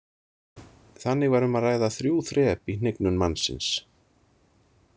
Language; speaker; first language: Icelandic; native; Icelandic